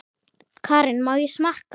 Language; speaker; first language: Icelandic; native; Icelandic